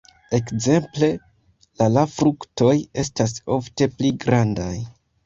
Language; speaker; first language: Esperanto; non-native, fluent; Kinyarwanda